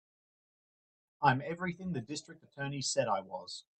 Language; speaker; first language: English; native; English